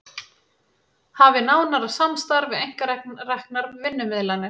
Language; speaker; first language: Icelandic; native; Icelandic